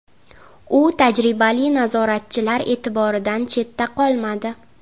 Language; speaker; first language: Uzbek; native; Uzbek